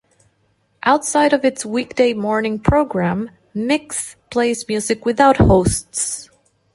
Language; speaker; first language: English; non-native, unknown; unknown